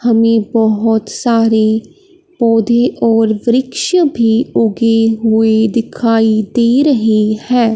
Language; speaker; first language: Hindi; non-native, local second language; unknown